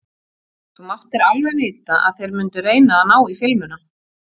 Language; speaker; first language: Icelandic; native; Icelandic